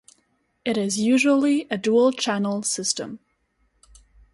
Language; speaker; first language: English; non-native, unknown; German